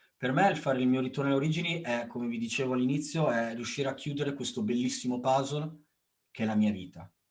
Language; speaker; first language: Italian; early bilingual, other home language; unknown